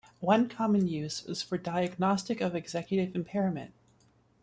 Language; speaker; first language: English; native; English